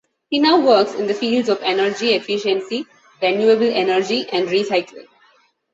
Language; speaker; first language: English; non-native, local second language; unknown